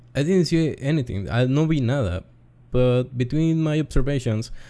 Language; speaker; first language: English; non-native, learner; Spanish